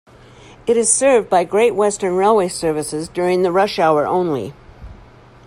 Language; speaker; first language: English; native; English